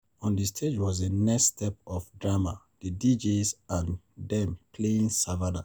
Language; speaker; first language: English; non-native, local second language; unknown